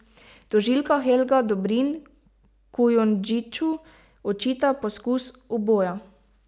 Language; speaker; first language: Slovenian; native; Slovenian